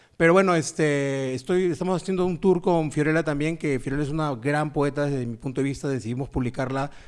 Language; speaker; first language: Spanish; native; Spanish